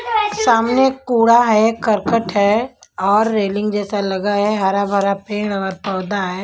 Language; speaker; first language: Hindi; non-native, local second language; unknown